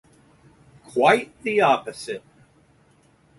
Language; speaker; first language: English; native; English